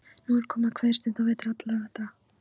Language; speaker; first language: Icelandic; non-native, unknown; Polish